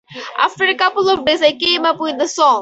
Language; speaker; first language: English; native; English